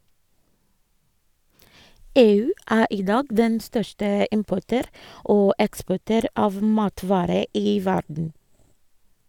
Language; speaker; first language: Norwegian; non-native, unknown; Ga